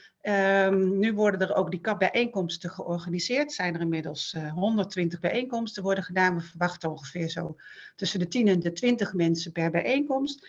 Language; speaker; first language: Dutch; native; Dutch